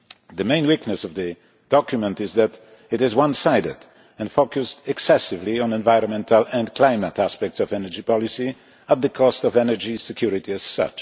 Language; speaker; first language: English; non-native, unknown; Polish